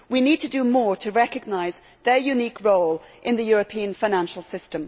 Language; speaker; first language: English; native; English